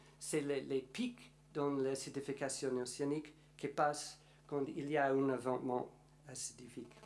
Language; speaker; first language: French; non-native, learner; English